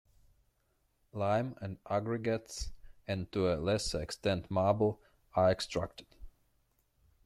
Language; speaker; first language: English; non-native, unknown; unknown